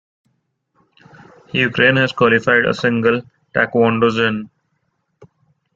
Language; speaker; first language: English; non-native, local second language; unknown